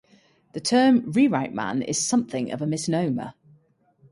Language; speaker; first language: English; native; English